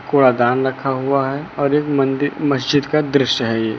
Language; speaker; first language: Hindi; native; Hindi